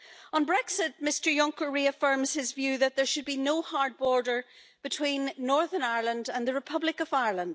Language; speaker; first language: English; native; English